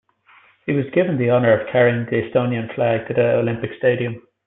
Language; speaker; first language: English; native; English